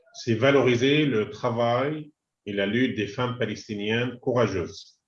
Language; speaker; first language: French; non-native, fluent; Arabic